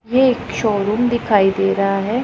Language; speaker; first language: Hindi; non-native, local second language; Punjabi